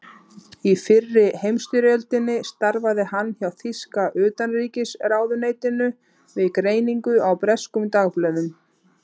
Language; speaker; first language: Icelandic; native; Icelandic